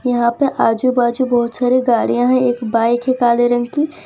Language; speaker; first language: Hindi; non-native, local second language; Gujarati